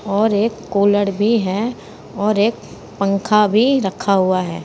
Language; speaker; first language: Hindi; native; Hindi